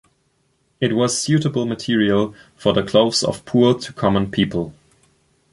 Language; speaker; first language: English; non-native, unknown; German